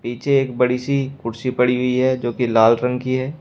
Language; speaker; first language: Hindi; native; Hindi